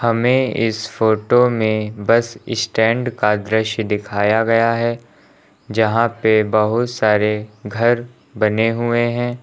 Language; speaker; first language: Hindi; native; Hindi